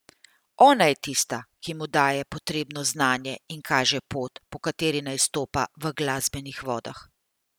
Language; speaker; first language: Slovenian; native; Slovenian